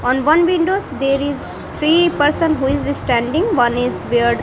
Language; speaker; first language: English; non-native, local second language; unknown